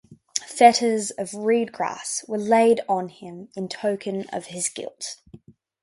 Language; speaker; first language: English; native; English